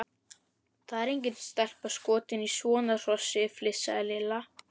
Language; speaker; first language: Icelandic; native; Icelandic